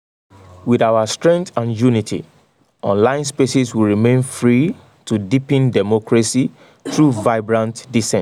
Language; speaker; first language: English; non-native, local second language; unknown